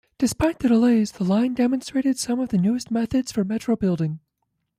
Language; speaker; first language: English; native; English